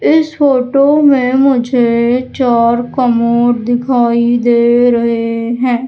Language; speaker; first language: Hindi; native; Hindi